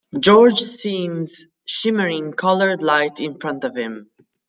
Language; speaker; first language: English; non-native, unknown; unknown